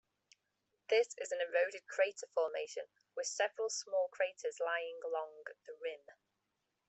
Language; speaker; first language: English; native; English